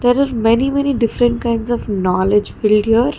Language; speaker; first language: English; non-native, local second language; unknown